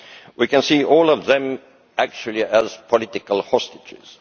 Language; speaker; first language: English; non-native, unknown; Estonian